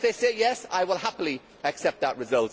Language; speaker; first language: English; native; English